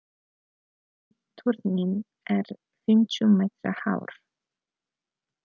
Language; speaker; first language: Icelandic; non-native, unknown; Polish